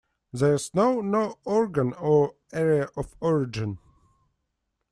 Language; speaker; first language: English; non-native, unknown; Russian